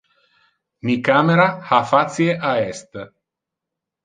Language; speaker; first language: Interlingua; non-native, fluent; Italian